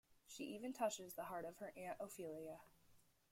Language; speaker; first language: English; native; English